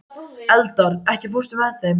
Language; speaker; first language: Icelandic; native; Icelandic